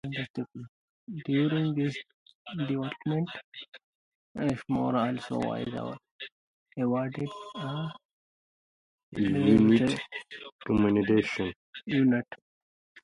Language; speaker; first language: English; native; English